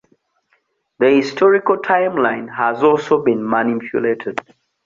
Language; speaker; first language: English; non-native, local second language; Ganda